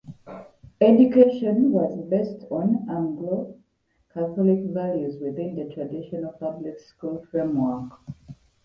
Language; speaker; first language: English; non-native, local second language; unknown